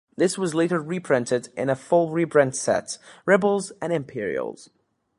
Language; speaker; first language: English; native; English